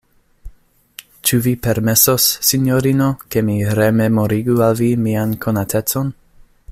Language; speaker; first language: Esperanto; non-native, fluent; English